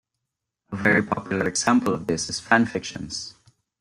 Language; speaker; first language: English; non-native, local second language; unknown